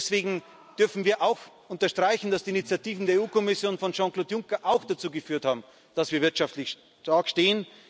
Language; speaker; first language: German; native; German